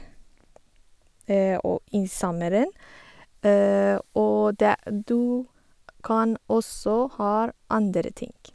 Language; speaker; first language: Norwegian; non-native, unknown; Persian